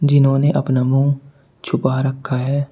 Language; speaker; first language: Hindi; native; Hindi